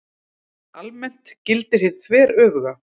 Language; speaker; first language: Icelandic; native; Icelandic